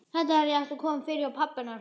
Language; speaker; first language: Icelandic; native; Icelandic